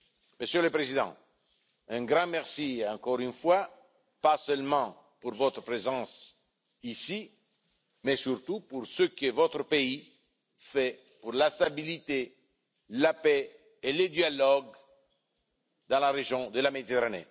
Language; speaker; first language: French; non-native, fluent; Italian